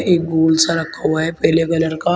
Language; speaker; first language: Hindi; native; Hindi